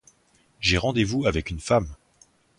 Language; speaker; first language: French; native; French